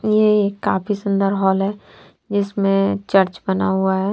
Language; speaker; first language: Hindi; non-native, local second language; Punjabi